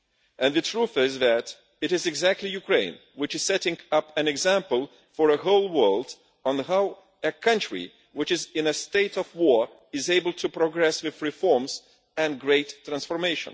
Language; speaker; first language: English; non-native, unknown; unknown